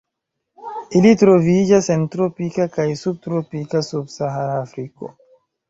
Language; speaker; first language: Esperanto; non-native, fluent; Chinese